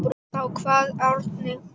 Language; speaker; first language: Icelandic; native; Icelandic